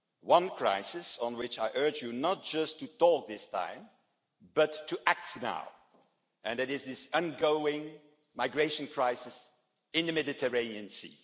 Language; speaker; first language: English; non-native, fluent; Dutch